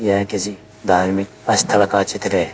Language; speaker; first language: Hindi; native; Hindi